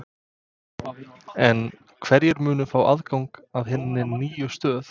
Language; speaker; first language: Icelandic; non-native, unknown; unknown